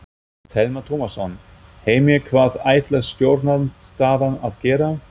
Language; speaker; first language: Icelandic; non-native, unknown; German